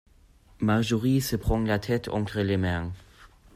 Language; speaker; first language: French; non-native, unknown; German